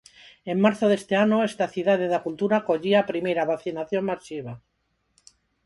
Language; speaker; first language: Galician; non-native, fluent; Spanish